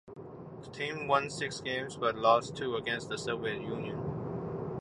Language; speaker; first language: English; non-native, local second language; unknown